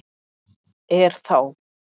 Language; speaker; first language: Icelandic; native; Icelandic